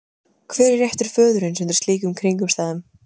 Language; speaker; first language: Icelandic; native; Icelandic